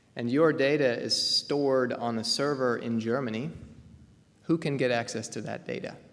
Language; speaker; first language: English; native; English